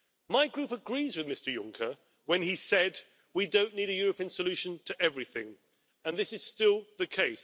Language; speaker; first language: English; native; English